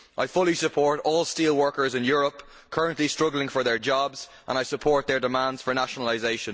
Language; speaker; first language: English; native; English